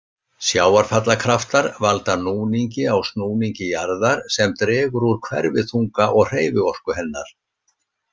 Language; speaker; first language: Icelandic; native; Icelandic